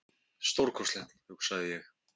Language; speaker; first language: Icelandic; native; Icelandic